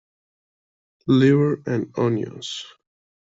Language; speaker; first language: English; non-native, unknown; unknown